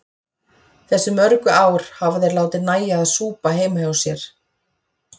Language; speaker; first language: Icelandic; native; Icelandic